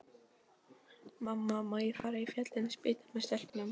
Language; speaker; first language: Icelandic; non-native, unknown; Polish